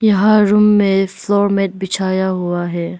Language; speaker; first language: Hindi; non-native, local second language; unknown